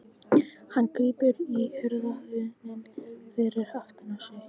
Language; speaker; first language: Icelandic; non-native, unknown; English